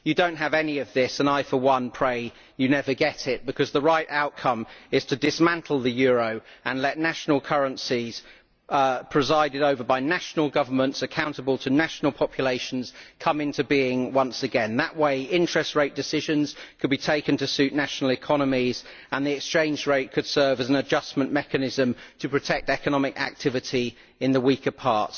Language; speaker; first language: English; native; English